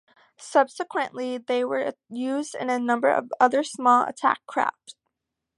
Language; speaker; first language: English; native; English